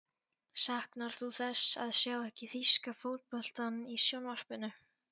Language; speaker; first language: Icelandic; non-native, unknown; Polish